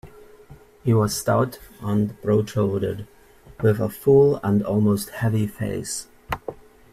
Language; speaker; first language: English; native; English